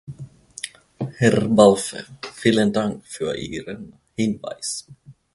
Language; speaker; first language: German; non-native, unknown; Finnish